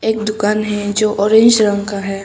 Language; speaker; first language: Hindi; early bilingual, other home language; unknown